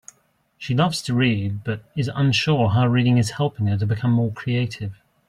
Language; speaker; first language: English; native; English